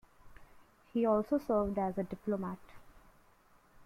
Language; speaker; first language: English; non-native, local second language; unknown